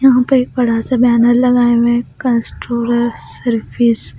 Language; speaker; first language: Hindi; non-native, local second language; Punjabi